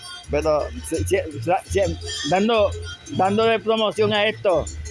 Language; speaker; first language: Spanish; native; Spanish